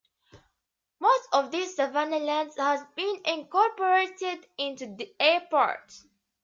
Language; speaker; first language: English; native; English